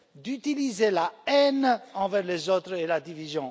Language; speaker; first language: French; non-native, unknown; Romanian